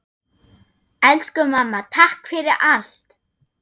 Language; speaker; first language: Icelandic; non-native, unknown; German